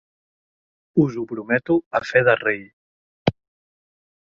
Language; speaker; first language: Catalan; native; Catalan